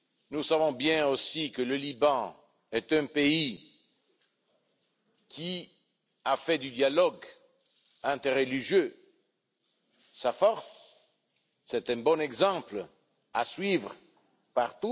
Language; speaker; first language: French; non-native, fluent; Italian